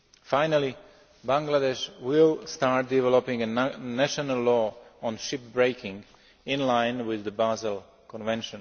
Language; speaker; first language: English; non-native, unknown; Slovak